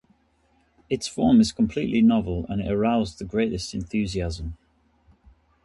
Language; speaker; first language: English; native; English